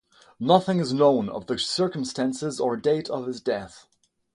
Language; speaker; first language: English; non-native, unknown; French